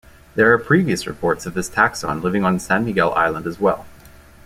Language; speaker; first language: English; native; English